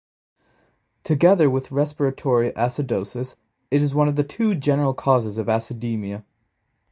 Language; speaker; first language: English; native; English